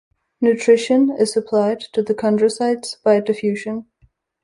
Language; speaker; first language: English; native; English